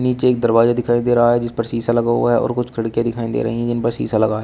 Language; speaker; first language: Hindi; native; Hindi